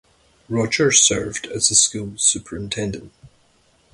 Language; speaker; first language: English; native; English